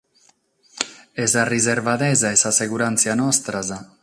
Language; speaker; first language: Sardinian; non-native, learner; Catalan